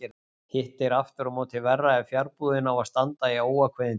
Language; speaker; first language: Icelandic; native; Icelandic